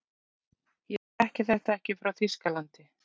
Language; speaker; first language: Icelandic; native; Icelandic